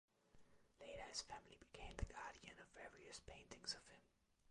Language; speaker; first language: English; non-native, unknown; German